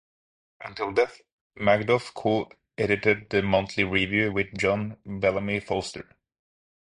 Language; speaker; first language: English; non-native, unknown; Norwegian